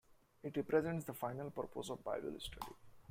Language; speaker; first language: English; non-native, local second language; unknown